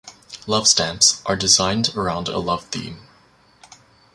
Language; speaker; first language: English; native; English